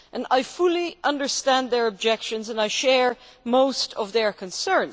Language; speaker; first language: English; non-native, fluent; Dutch